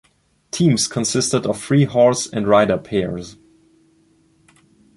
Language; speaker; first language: English; non-native, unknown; German